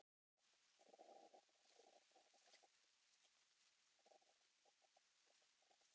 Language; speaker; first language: Icelandic; native; Icelandic